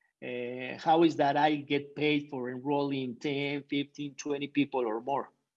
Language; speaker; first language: English; non-native, fluent; Spanish